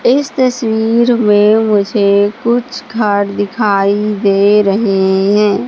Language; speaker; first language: Hindi; native; Hindi